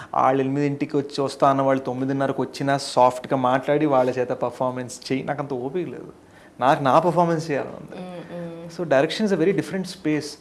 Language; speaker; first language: Telugu; early bilingual, heritage; Telugu